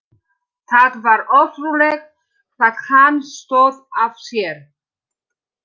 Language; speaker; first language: Icelandic; non-native, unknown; Polish